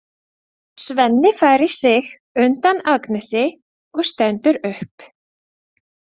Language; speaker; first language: Icelandic; non-native, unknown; Latvian